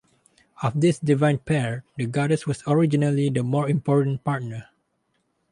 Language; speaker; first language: English; non-native, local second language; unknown